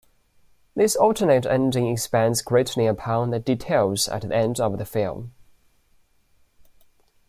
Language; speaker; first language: English; non-native, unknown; Chinese